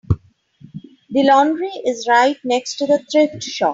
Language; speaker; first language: English; non-native, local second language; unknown